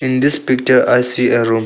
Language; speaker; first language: English; non-native, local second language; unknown